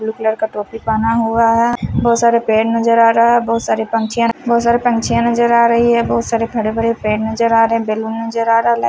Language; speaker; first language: Hindi; non-native, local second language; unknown